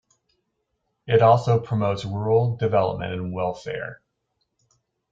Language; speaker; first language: English; native; English